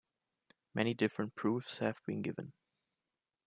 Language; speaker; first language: English; non-native, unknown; German